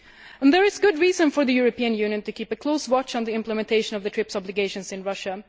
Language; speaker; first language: English; non-native, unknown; Swedish